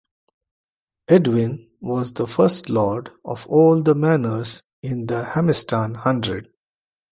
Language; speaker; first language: English; non-native, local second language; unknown